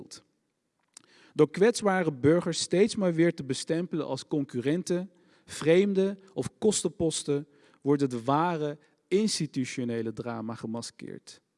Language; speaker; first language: Dutch; early bilingual, other home language; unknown